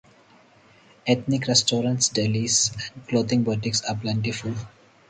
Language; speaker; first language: English; non-native, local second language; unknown